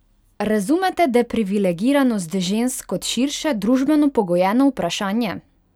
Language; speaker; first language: Slovenian; non-native, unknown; Hungarian